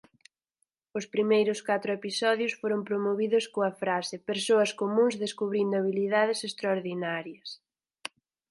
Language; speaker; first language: Galician; native; Galician